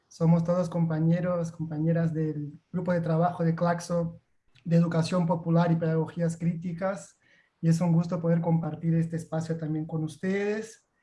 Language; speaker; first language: Spanish; non-native, related language; Portuguese